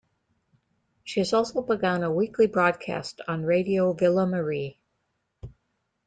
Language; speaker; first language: English; native; English